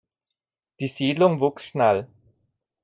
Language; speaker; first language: German; non-native, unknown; Italian